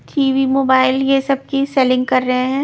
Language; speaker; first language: Hindi; non-native, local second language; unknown